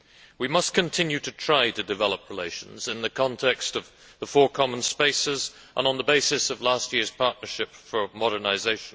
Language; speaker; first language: English; native; English